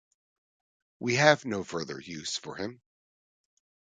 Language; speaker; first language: English; native; English